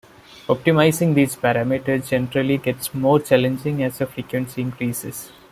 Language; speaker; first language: English; non-native, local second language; Malayalam